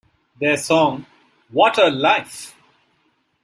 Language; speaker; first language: English; non-native, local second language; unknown